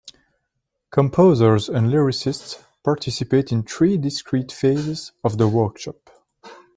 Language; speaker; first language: English; non-native, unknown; French